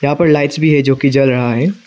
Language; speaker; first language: Hindi; non-native, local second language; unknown